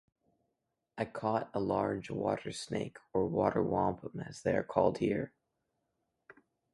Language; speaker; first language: English; native; English